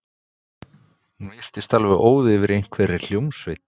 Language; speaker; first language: Icelandic; native; Icelandic